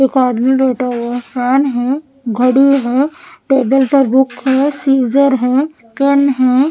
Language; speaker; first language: Hindi; non-native, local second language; Punjabi